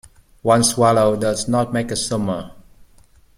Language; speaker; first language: English; native; English